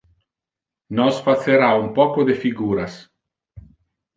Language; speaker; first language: Interlingua; non-native, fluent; Italian